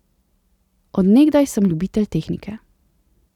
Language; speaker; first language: Slovenian; native; Slovenian